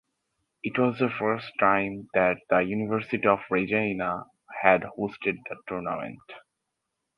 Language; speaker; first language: English; non-native, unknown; Bangla